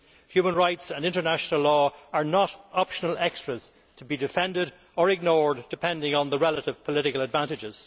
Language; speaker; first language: English; native; English